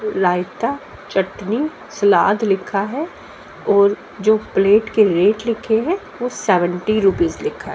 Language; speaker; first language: Hindi; native; Hindi